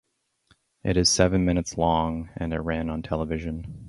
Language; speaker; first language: English; native; English